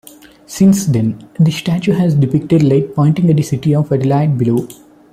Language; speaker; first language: English; non-native, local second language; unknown